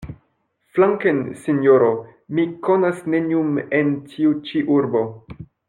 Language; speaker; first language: Esperanto; non-native, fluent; French